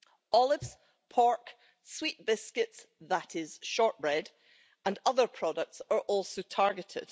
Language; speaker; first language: English; native; English